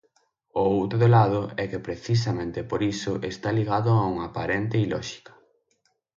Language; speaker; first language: Galician; native; Galician